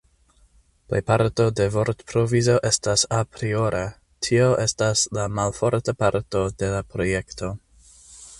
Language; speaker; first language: Esperanto; non-native, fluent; English